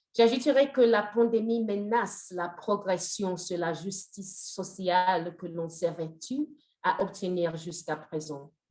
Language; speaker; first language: French; non-native, fluent; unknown